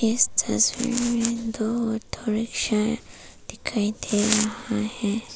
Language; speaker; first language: Hindi; early bilingual, other home language; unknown